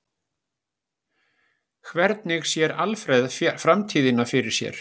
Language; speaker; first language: Icelandic; native; Icelandic